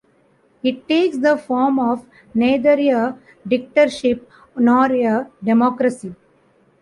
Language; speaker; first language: English; non-native, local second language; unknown